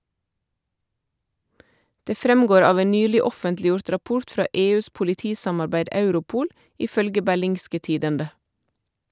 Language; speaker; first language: Norwegian; native; Norwegian